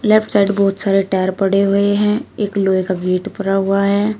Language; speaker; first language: Hindi; native; Hindi